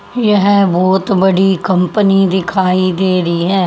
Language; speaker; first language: Hindi; native; Hindi